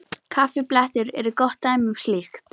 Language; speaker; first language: Icelandic; native; Icelandic